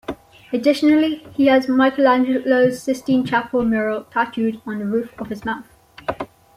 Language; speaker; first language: English; native; English